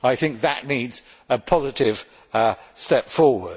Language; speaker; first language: English; native; English